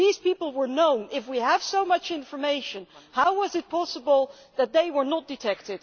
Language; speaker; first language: English; non-native, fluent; Dutch